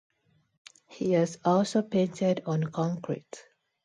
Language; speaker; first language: English; non-native, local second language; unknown